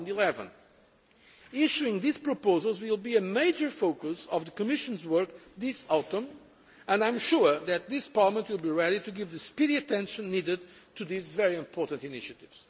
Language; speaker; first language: English; non-native, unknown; Portuguese